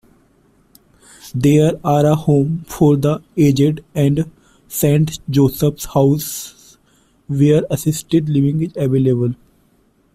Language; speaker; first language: English; non-native, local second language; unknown